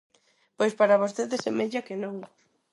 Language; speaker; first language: Galician; non-native, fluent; Spanish